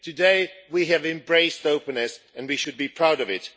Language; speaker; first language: English; non-native, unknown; Swedish